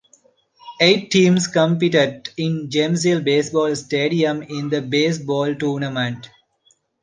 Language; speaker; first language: English; non-native, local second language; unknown